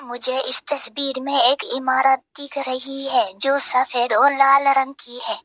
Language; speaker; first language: Hindi; non-native, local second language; Bangla